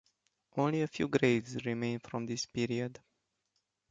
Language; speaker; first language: English; non-native, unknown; Romanian